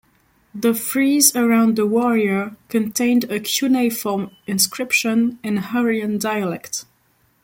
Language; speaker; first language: English; non-native, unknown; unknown